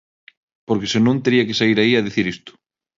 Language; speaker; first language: Galician; non-native, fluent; Spanish